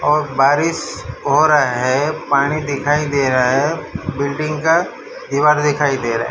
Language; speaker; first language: Hindi; non-native, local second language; Gujarati